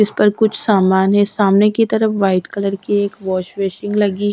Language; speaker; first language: Hindi; native; Hindi